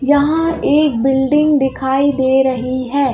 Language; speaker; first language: Hindi; native; Hindi